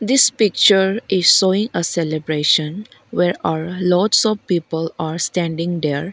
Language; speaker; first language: English; non-native, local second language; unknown